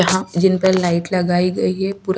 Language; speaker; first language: Hindi; native; Hindi